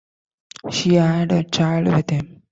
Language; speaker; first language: English; non-native, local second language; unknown